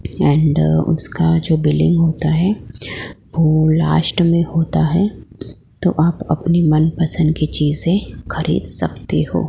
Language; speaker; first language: Hindi; non-native, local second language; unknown